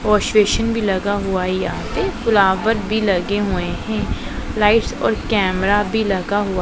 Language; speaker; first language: Hindi; non-native, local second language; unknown